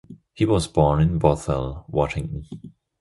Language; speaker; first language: English; non-native, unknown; German